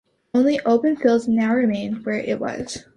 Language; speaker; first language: English; native; English